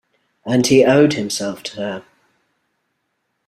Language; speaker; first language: English; native; English